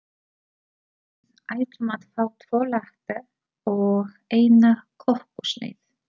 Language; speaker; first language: Icelandic; non-native, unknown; Polish